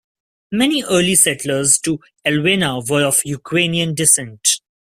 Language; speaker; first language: English; non-native, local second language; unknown